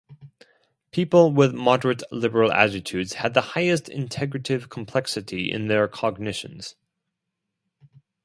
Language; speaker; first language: English; non-native, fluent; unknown